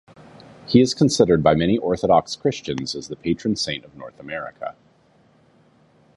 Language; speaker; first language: English; native; English